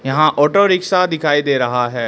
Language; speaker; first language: Hindi; early bilingual, other home language; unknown